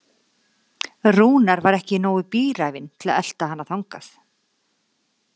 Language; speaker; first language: Icelandic; native; Icelandic